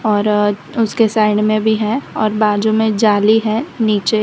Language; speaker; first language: Hindi; non-native, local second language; Gujarati